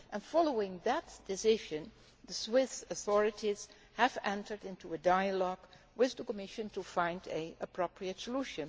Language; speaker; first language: English; non-native, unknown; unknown